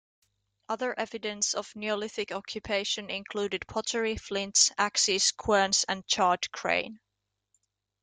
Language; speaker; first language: English; native; English